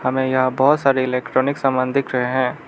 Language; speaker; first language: Hindi; non-native, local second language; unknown